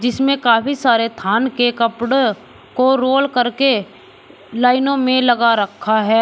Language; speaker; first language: Hindi; native; Hindi